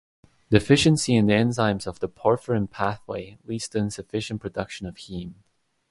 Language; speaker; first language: English; non-native, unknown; Estonian